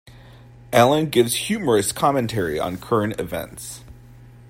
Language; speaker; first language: English; native; English